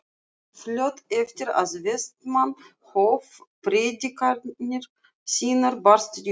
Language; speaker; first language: Icelandic; non-native, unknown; Russian